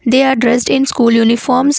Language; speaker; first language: English; non-native, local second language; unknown